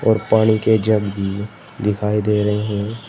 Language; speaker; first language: Hindi; native; Hindi